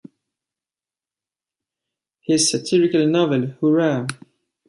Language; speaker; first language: English; non-native, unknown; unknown